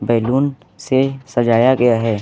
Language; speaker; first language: Hindi; native; Hindi